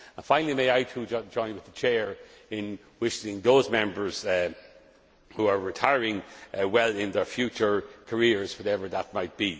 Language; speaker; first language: English; non-native, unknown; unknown